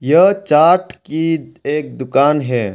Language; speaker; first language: Hindi; non-native, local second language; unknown